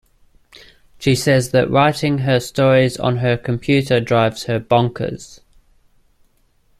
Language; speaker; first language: English; native; English